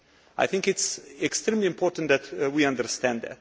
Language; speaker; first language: English; non-native, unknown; Slovenian